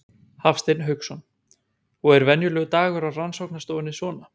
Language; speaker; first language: Icelandic; native; Icelandic